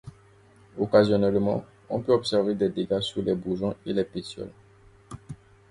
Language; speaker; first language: French; non-native, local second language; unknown